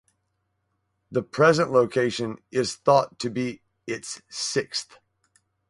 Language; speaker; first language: English; native; English